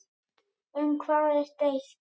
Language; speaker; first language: Icelandic; native; Icelandic